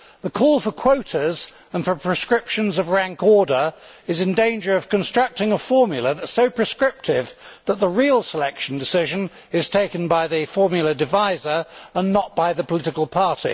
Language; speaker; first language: English; native; English